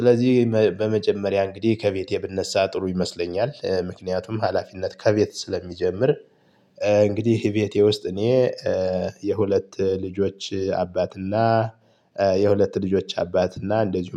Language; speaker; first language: Amharic; native; Amharic